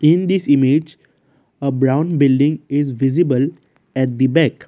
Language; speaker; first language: English; non-native, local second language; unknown